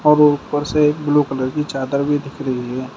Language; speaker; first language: Hindi; native; Hindi